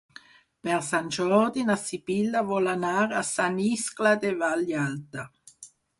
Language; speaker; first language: Catalan; non-native, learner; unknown